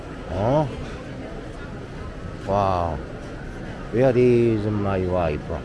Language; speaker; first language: English; non-native, learner; Korean